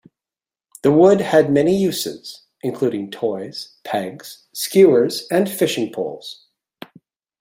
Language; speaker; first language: English; native; English